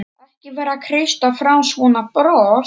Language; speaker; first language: Icelandic; non-native, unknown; Polish